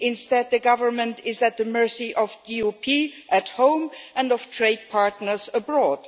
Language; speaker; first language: English; non-native, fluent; Luxembourgish